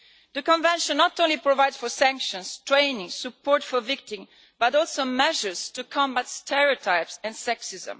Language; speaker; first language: English; non-native, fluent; Italian